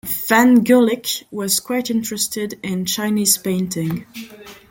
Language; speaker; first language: English; non-native, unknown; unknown